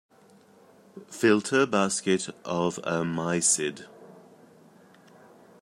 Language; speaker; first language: English; native; English